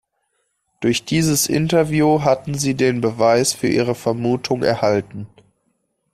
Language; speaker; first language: German; native; German